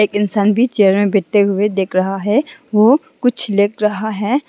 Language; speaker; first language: Hindi; non-native, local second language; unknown